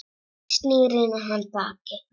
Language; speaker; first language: Icelandic; non-native, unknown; Czech